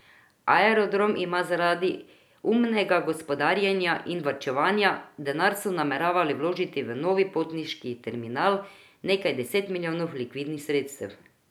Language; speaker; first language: Slovenian; non-native, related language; Croatian